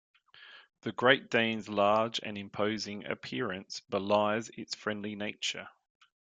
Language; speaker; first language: English; native; English